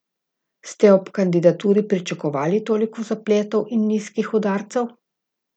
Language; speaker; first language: Slovenian; native; Slovenian